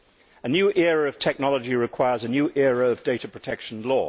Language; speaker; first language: English; native; English